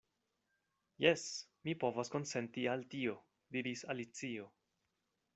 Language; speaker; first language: Esperanto; non-native, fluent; Spanish